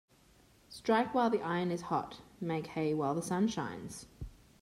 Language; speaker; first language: English; native; English